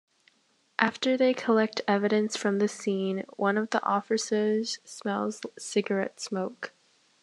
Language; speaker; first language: English; native; English